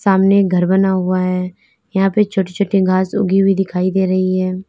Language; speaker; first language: Hindi; native; Hindi